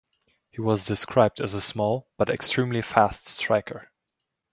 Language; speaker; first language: English; non-native, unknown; German